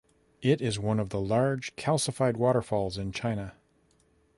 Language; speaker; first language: English; native; English